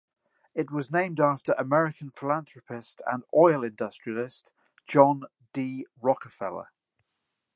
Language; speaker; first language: English; native; English